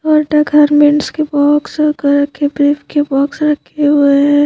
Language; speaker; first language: Hindi; native; Hindi